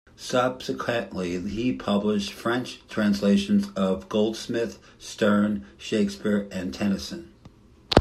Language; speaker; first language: English; native; English